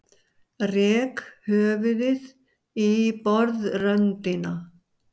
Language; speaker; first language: Icelandic; native; Icelandic